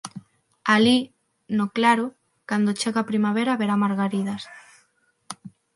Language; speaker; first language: Galician; non-native, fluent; Spanish